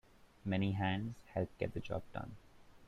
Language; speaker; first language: English; non-native, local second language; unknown